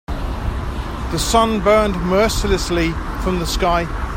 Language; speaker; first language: English; native; English